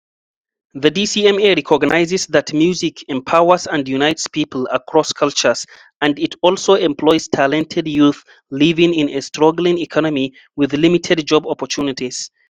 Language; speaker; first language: English; non-native, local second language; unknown